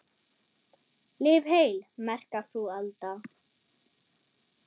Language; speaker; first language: Icelandic; non-native, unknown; German